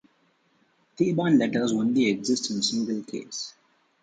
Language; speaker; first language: English; non-native, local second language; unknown